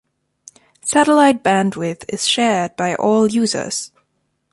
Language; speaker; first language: English; non-native, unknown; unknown